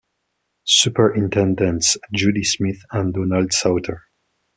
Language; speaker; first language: English; non-native, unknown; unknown